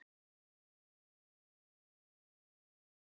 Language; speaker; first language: Icelandic; native; Icelandic